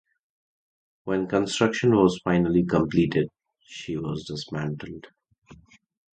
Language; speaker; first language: English; non-native, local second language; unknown